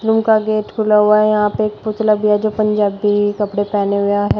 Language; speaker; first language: Hindi; native; Hindi